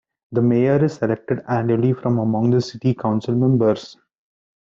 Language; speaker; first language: English; non-native, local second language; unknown